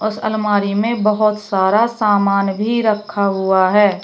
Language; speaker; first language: Hindi; native; Hindi